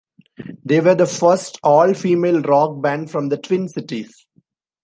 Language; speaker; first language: English; non-native, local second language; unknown